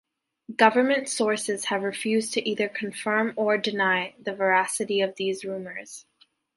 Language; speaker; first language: English; native; English